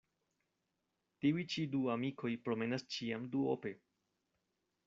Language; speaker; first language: Esperanto; non-native, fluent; Spanish